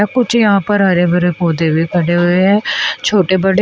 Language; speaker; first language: Hindi; native; Hindi